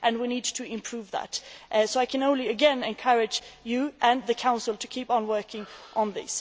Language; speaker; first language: English; non-native, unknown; Swedish